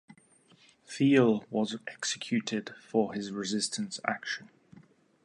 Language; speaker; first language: English; native; English